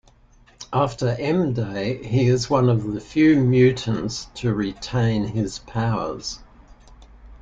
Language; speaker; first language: English; native; English